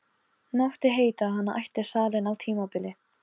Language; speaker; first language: Icelandic; non-native, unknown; Polish